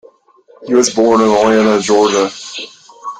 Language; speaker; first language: English; native; English